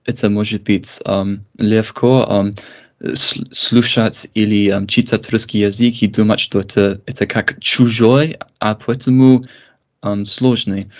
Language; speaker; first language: Russian; non-native, fluent; English